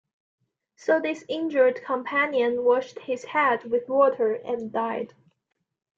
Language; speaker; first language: English; non-native, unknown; Chinese